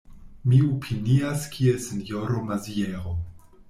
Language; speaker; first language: Esperanto; non-native, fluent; German